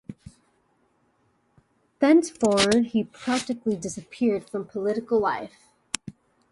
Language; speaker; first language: English; native; English